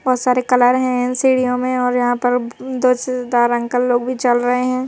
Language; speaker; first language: Hindi; native; Hindi